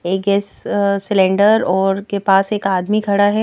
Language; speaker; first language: Hindi; native; Hindi